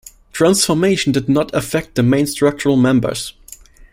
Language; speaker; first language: English; non-native, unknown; German